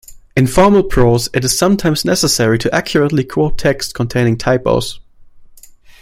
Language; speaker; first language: English; non-native, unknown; German